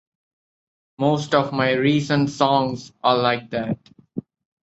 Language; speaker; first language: English; non-native, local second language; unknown